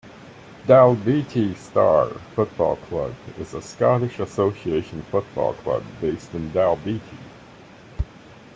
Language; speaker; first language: English; native; English